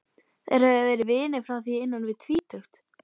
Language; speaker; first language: Icelandic; native; Icelandic